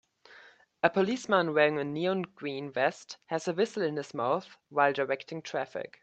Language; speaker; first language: English; native; English